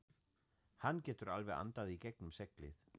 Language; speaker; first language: Icelandic; non-native, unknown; German